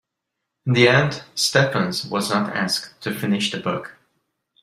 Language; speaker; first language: English; non-native, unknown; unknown